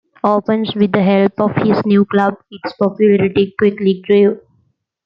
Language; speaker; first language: English; non-native, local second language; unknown